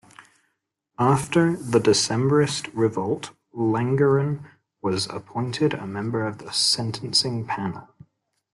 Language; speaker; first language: English; native; English